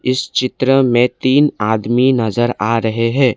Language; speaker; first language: Hindi; non-native, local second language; Assamese